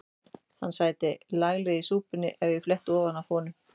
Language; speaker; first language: Icelandic; native; Icelandic